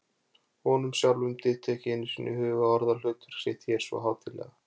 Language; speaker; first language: Icelandic; native; Icelandic